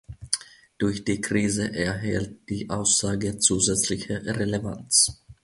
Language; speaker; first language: German; non-native, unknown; Finnish